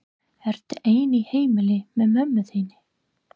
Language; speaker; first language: Icelandic; non-native, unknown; English